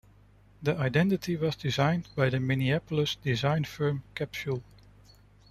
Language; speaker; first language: English; non-native, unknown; Dutch